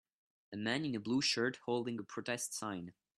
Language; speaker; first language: English; non-native, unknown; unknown